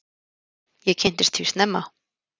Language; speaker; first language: Icelandic; native; Icelandic